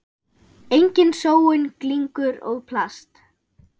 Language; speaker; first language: Icelandic; non-native, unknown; German